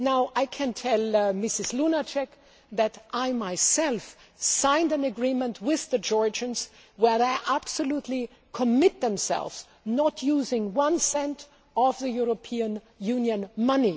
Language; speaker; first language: English; non-native, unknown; German